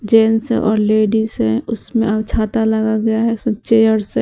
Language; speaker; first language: Hindi; native; Hindi